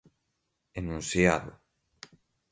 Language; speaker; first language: Portuguese; non-native, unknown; Galician